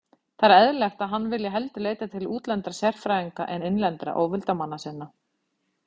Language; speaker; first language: Icelandic; native; Icelandic